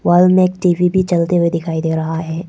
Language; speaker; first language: Hindi; non-native, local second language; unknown